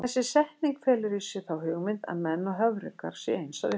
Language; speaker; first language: Icelandic; native; Icelandic